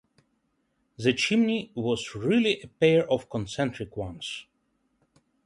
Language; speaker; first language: English; non-native, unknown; Ukrainian